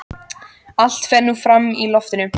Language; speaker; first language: Icelandic; native; Icelandic